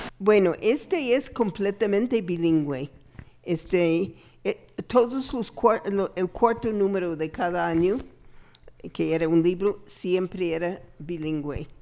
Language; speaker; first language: Spanish; non-native, fluent; English